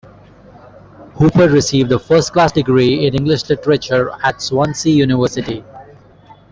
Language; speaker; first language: English; non-native, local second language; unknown